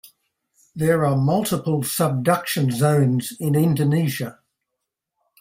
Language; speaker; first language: English; native; English